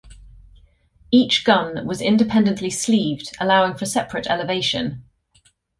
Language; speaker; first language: English; native; English